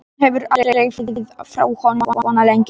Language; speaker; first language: Icelandic; non-native, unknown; Polish